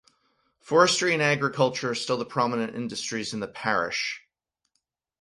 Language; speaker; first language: English; native; English